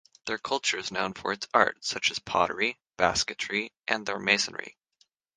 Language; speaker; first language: English; native; English